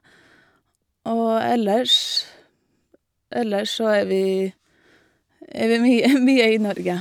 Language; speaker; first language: Norwegian; non-native, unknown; Latvian